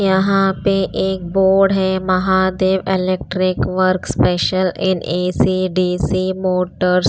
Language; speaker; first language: Hindi; non-native, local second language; Punjabi